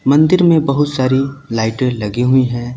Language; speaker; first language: Hindi; native; Hindi